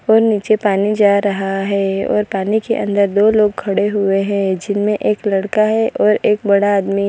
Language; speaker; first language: Hindi; non-native, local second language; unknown